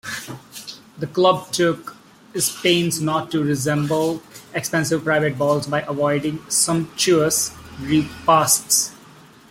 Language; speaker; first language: English; non-native, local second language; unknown